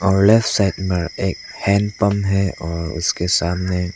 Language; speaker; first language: Hindi; non-native, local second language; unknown